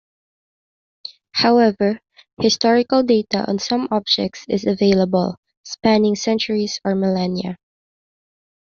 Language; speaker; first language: English; non-native, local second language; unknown